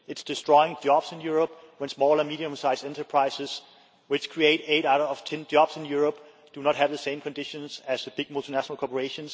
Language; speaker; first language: English; non-native, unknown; Danish